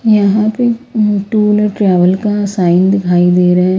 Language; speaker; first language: Hindi; native; Hindi